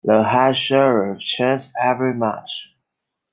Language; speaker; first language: English; non-native, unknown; Chinese